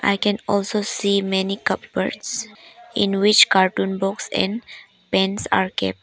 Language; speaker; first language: English; non-native, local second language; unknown